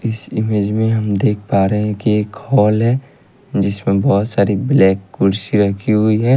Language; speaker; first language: Hindi; native; Hindi